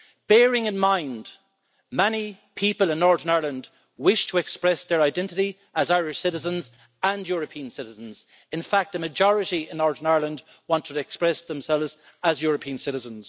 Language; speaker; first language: English; native; English